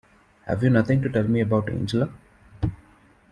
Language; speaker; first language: English; non-native, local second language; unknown